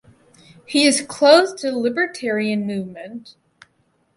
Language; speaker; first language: English; native; English